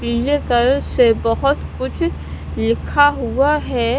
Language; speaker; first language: Hindi; non-native, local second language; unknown